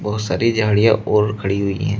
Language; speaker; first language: Hindi; native; Hindi